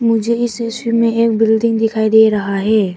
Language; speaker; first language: Hindi; early bilingual, other home language; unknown